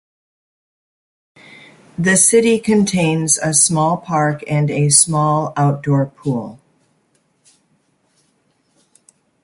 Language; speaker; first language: English; native; English